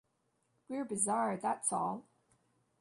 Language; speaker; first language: English; native; English